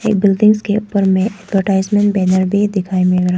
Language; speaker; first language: Hindi; non-native, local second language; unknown